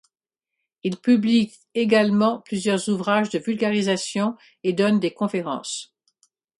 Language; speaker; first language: French; non-native, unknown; English